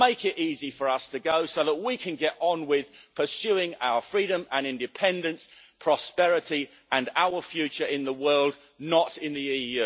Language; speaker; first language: English; native; English